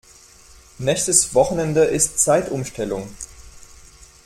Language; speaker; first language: German; non-native, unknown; French